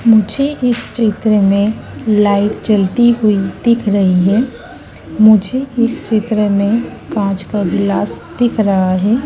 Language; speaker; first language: Hindi; native; Hindi